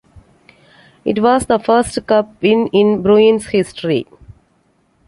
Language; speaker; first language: English; non-native, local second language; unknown